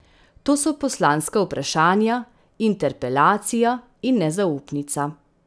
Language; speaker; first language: Slovenian; native; Slovenian